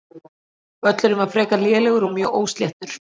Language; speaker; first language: Icelandic; native; Icelandic